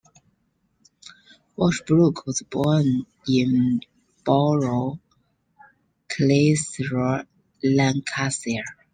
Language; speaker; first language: English; non-native, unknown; Chinese